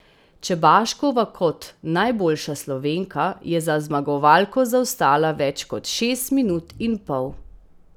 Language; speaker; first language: Slovenian; native; Slovenian